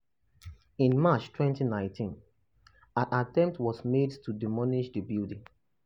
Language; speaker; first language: English; non-native, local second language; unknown